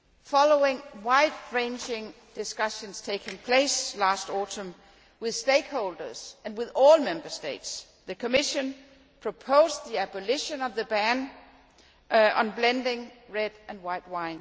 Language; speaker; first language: English; non-native, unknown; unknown